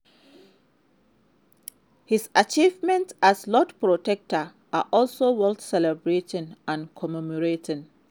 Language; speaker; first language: English; non-native, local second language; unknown